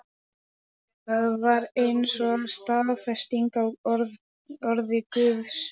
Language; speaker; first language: Icelandic; non-native, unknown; Polish